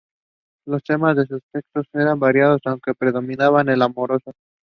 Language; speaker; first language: English; non-native, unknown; Spanish